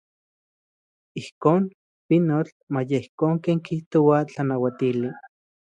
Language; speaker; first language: Central Puebla Nahuatl; native; Central Puebla Nahuatl